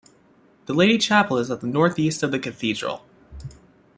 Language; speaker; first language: English; native; English